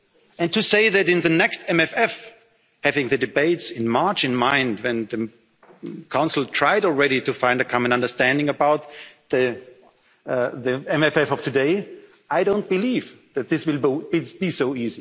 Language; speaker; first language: English; non-native, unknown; German